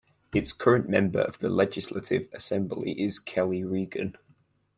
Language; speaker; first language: English; native; English